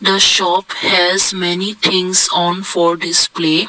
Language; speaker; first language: English; non-native, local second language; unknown